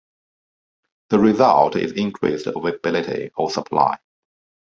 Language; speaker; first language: English; non-native, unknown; Chinese